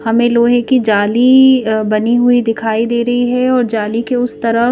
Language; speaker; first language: Hindi; native; Hindi